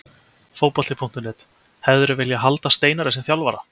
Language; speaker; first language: Icelandic; native; Icelandic